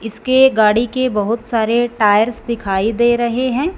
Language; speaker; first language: Hindi; non-native, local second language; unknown